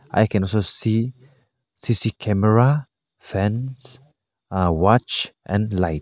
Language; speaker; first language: English; non-native, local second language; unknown